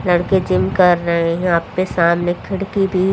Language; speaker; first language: Hindi; native; Hindi